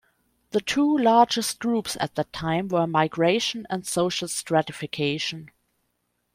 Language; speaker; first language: English; non-native, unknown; German